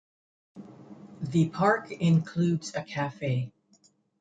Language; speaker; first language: English; native; English